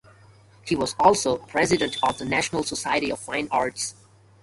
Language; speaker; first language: English; native; English